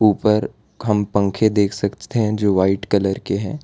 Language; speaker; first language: Hindi; non-native, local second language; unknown